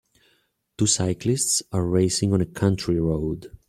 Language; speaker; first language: English; native; English